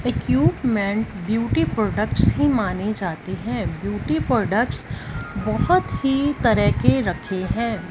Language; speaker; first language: Hindi; non-native, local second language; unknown